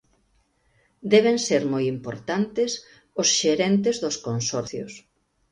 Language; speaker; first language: Galician; native; Galician